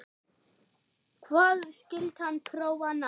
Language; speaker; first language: Icelandic; non-native, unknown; German